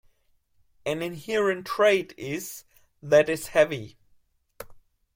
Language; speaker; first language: English; non-native, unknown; German